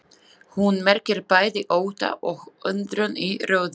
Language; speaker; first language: Icelandic; non-native, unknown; Slovak